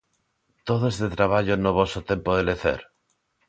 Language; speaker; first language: Galician; non-native, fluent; Spanish